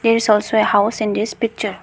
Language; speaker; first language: English; non-native, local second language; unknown